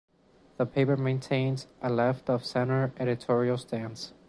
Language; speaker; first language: English; non-native, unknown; Spanish